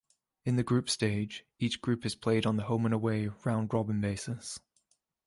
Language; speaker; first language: English; native; English